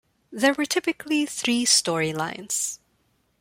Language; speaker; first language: English; non-native, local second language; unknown